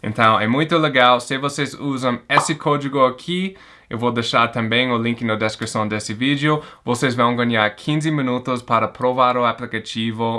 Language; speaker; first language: Portuguese; non-native, fluent; English